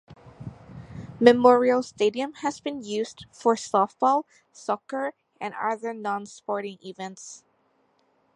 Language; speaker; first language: English; native; English